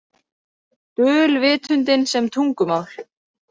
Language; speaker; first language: Icelandic; native; Icelandic